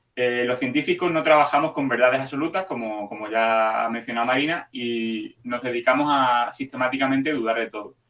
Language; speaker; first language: Spanish; native; Spanish